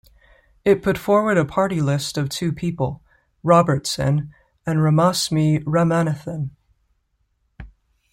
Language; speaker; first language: English; native; English